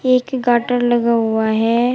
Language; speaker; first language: Hindi; native; Hindi